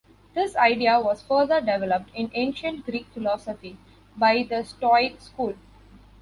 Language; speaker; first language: English; non-native, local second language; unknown